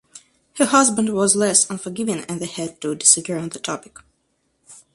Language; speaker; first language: English; non-native, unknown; Russian